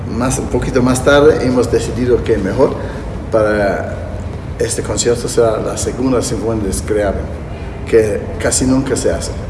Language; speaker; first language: Spanish; non-native, fluent; English